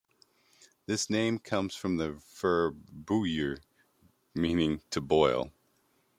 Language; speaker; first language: English; native; English